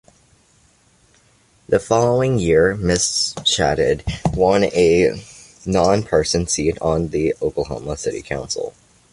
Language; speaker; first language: English; native; English